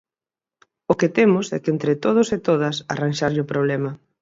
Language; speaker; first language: Galician; native; Galician